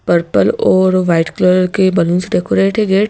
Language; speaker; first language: Hindi; native; Hindi